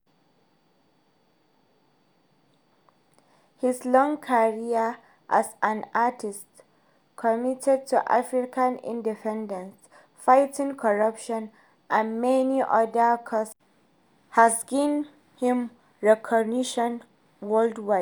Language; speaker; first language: English; non-native, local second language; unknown